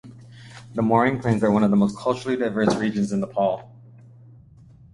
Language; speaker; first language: English; native; English